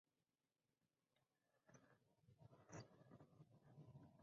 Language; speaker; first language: English; non-native, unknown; Spanish